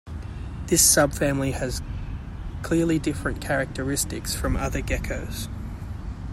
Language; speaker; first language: English; native; English